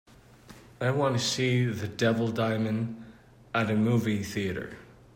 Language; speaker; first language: English; native; English